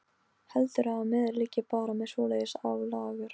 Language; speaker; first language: Icelandic; non-native, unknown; Polish